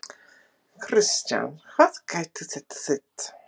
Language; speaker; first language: Icelandic; non-native, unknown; English